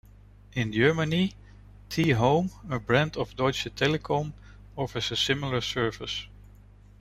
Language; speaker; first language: English; non-native, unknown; Dutch